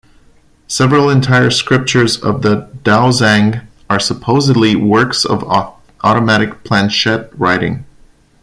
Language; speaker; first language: English; non-native, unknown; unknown